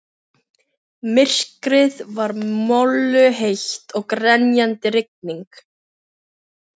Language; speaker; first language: Icelandic; non-native, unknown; Filipino